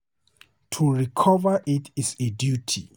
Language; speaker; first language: English; non-native, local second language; Hausa